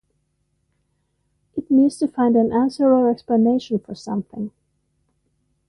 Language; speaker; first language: English; non-native, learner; Finnish